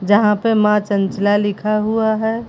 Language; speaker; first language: Hindi; native; Hindi